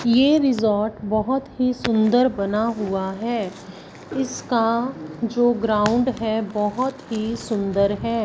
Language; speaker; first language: Hindi; non-native, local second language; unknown